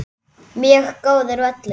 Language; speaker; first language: Icelandic; native; Icelandic